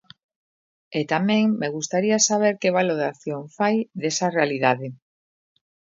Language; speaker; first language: Galician; native; Galician